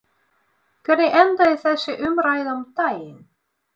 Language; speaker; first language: Icelandic; non-native, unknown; Russian